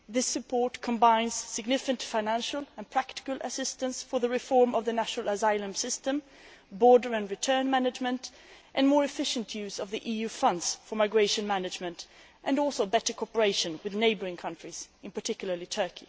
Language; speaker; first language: English; non-native, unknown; Swedish